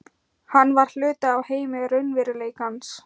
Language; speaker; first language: Icelandic; non-native, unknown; Thai